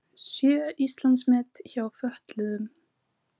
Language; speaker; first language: Icelandic; native; Icelandic